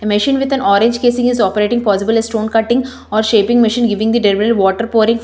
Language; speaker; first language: English; non-native, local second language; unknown